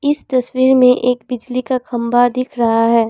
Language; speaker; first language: Hindi; non-native, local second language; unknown